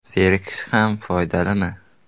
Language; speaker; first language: Uzbek; native; Uzbek